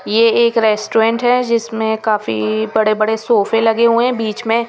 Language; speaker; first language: Hindi; non-native, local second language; Punjabi